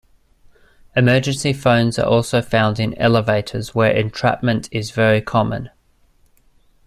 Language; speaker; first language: English; native; English